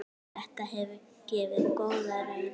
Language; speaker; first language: Icelandic; native; Icelandic